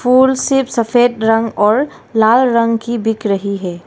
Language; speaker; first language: Hindi; non-native, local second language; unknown